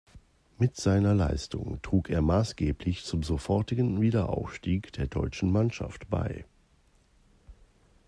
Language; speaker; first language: German; native; German